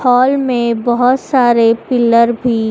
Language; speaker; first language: Hindi; native; Hindi